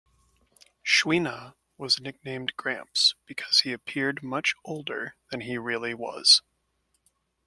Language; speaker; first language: English; native; English